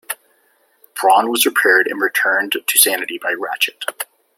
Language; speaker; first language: English; native; English